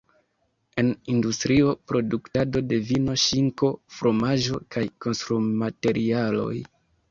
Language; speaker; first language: Esperanto; non-native, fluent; Kinyarwanda